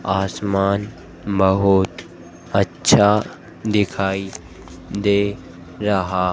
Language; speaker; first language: Hindi; native; Hindi